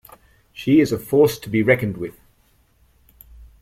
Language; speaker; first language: English; native; English